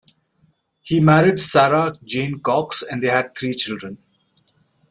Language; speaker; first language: English; non-native, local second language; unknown